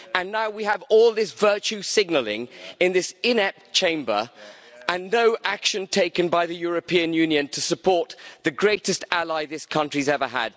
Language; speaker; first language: English; native; English